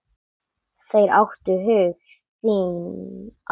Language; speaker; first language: Icelandic; non-native, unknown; English